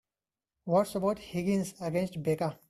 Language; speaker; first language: English; non-native, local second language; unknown